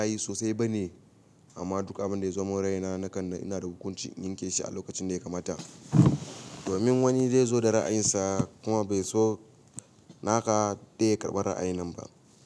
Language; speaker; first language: Hausa; native; Hausa